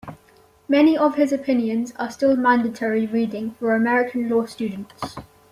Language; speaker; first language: English; native; English